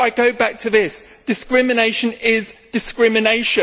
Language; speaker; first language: English; native; English